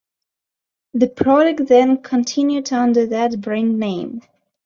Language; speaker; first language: English; non-native, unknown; Belarusian